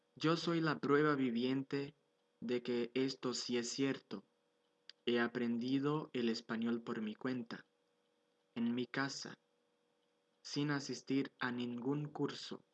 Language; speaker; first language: Spanish; non-native, fluent; Portuguese